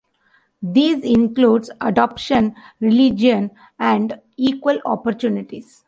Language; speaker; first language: English; non-native, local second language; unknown